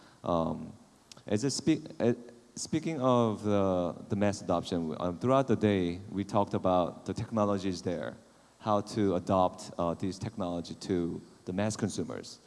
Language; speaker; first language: English; non-native, fluent; Korean